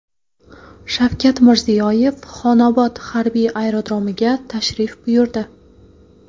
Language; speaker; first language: Uzbek; non-native, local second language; Kara-Kalpak